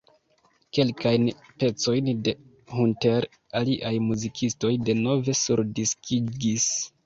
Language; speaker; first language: Esperanto; non-native, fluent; Kinyarwanda